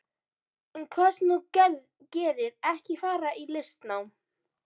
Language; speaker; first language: Icelandic; native; Icelandic